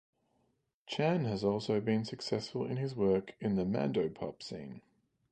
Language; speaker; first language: English; native; English